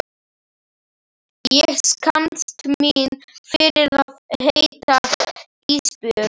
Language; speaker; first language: Icelandic; non-native, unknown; Slovak